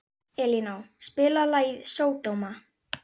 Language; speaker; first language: Icelandic; native; Icelandic